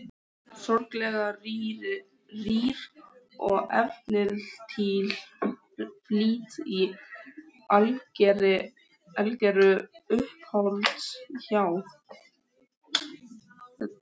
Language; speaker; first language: Icelandic; native; Icelandic